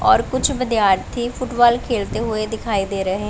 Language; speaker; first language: Hindi; non-native, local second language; Punjabi